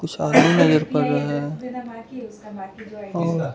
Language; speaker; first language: Hindi; non-native, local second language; Gujarati